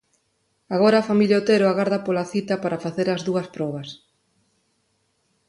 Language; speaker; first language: Galician; non-native, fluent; Spanish